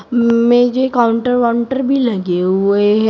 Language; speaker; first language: Hindi; native; Hindi